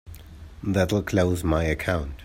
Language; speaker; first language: English; native; English